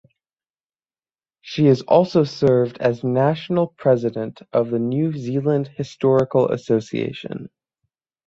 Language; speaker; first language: English; native; English